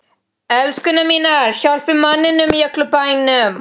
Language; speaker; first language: Icelandic; non-native, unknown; Spanish